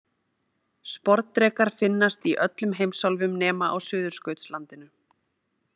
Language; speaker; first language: Icelandic; native; Icelandic